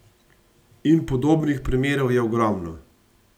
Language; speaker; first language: Slovenian; native; Slovenian